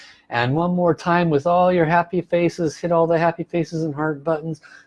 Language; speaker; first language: English; native; English